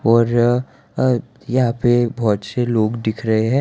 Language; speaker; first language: Hindi; non-native, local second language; Gujarati